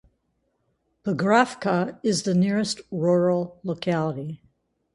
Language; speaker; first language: English; native; English